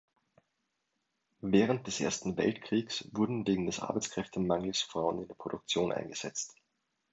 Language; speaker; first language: German; native; German